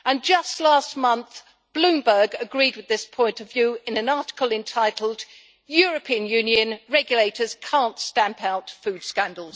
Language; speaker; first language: English; native; English